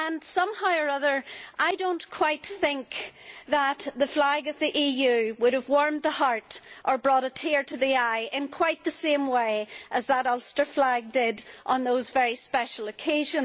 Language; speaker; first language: English; native; English